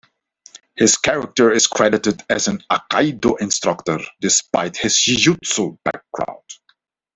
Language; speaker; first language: English; non-native, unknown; Dutch